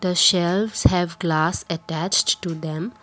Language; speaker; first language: English; non-native, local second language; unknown